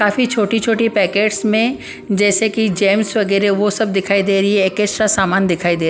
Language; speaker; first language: Hindi; non-native, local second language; Punjabi